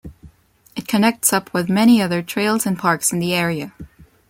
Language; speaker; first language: English; non-native, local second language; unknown